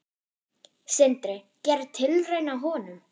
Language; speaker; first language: Icelandic; non-native, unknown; German